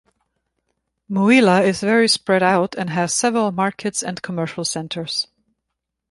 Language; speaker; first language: English; non-native, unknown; German